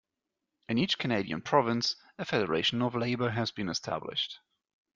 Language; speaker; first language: English; non-native, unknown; German